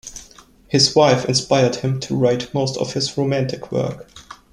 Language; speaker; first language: English; non-native, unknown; German